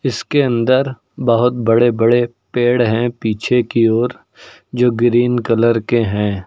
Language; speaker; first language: Hindi; native; Hindi